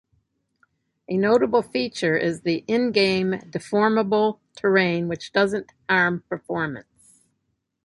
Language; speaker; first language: English; native; English